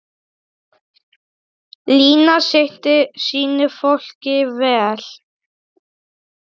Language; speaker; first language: Icelandic; non-native, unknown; Polish